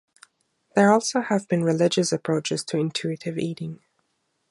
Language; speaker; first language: English; non-native, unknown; German